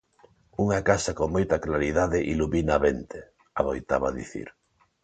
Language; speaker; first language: Galician; non-native, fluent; Spanish